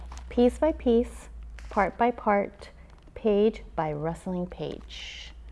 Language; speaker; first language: English; native; English